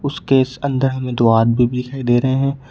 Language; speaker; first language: Hindi; native; Hindi